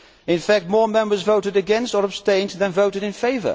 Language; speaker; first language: English; non-native, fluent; Dutch